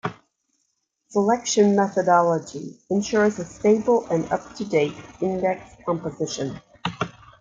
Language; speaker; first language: English; native; English